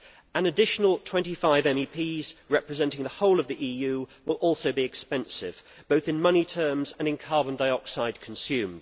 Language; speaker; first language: English; native; English